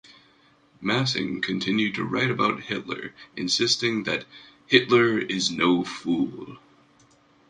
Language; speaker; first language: English; native; English